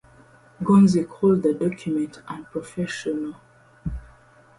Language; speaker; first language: English; non-native, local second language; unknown